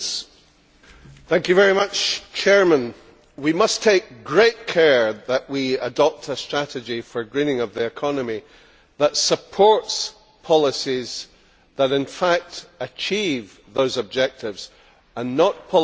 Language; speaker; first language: English; native; English